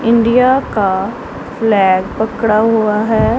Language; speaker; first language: Hindi; non-native, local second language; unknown